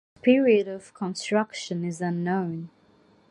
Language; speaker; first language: English; non-native, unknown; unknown